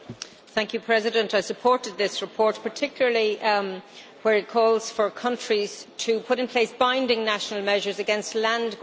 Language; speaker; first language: English; native; English